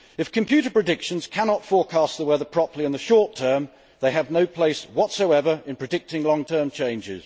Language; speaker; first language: English; native; English